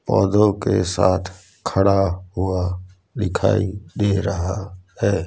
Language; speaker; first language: Hindi; non-native, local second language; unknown